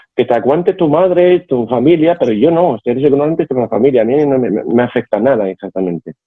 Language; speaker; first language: Spanish; non-native, fluent; Arabic